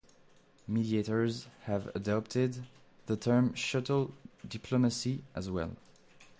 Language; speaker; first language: English; non-native, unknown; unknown